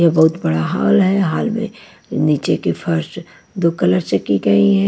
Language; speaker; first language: Hindi; non-native, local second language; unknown